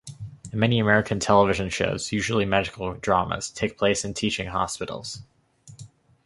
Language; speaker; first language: English; native; English